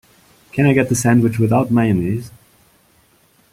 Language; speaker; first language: English; non-native, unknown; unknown